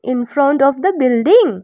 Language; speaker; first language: English; non-native, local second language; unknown